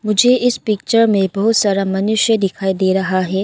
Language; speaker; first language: Hindi; non-native, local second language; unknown